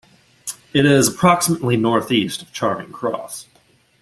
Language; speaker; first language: English; native; English